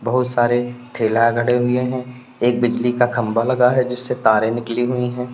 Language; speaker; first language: Hindi; native; Hindi